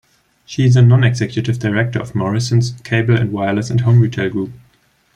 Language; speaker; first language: English; non-native, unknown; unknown